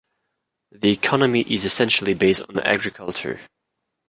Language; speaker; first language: English; non-native, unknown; French